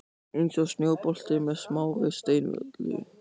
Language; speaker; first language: Icelandic; non-native, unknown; German